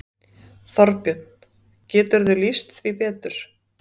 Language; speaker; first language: Icelandic; native; Icelandic